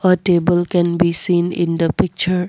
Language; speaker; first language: English; non-native, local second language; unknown